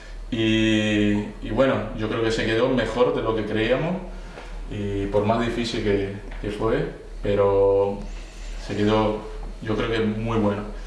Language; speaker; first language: Spanish; non-native, related language; Portuguese